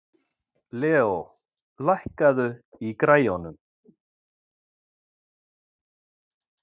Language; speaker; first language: Icelandic; native; Icelandic